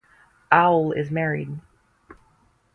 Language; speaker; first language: English; native; English